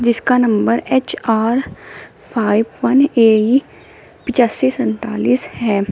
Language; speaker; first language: Hindi; native; Hindi